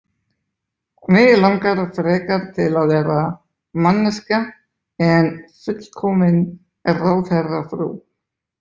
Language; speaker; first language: Icelandic; native; Icelandic